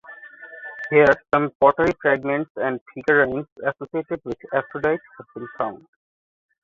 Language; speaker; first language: English; non-native, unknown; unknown